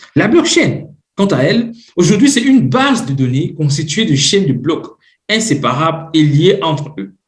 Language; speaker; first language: French; non-native, local second language; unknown